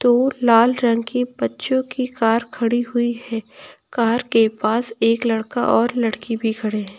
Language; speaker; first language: Hindi; native; Hindi